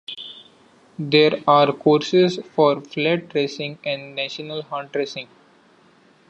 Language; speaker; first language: English; non-native, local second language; Marathi